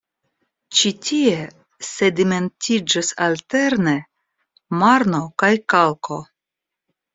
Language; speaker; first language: Esperanto; non-native, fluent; Russian